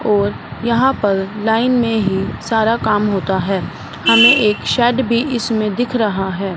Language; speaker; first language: Hindi; non-native, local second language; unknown